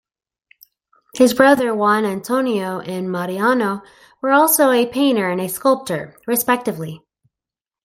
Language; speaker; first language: English; native; English